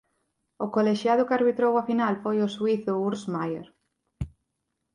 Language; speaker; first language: Galician; native; Galician